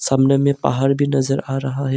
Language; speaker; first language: Hindi; early bilingual, other home language; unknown